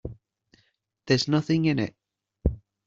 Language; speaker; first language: English; native; English